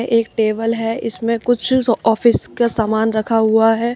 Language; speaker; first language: Hindi; native; Hindi